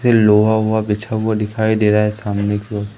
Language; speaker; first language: Hindi; native; Hindi